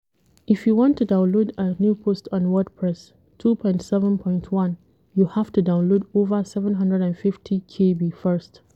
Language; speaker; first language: English; non-native, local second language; Hausa